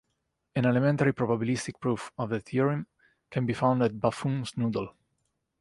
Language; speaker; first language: English; non-native, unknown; Italian